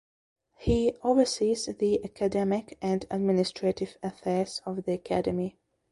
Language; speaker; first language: English; non-native, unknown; Belarusian